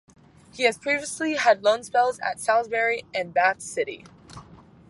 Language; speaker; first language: English; native; English